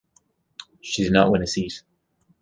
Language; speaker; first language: English; native; English